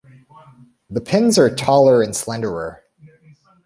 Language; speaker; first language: English; native; English